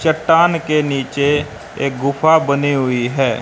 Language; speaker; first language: Hindi; native; Hindi